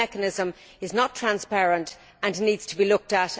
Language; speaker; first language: English; native; English